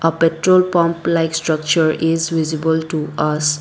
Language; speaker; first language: English; non-native, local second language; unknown